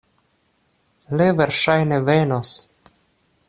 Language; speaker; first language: Esperanto; non-native, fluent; Russian